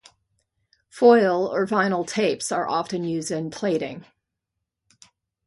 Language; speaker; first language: English; native; English